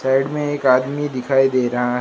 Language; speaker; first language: Hindi; non-native, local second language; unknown